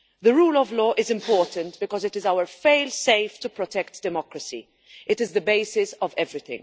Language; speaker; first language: English; non-native, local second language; Maltese